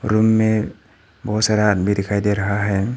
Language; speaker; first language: Hindi; non-native, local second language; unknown